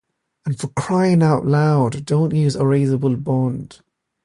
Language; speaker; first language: English; native; English